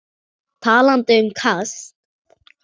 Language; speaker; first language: Icelandic; native; Icelandic